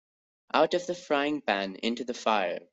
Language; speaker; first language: English; non-native, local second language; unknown